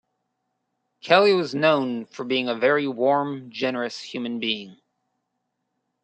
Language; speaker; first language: English; native; English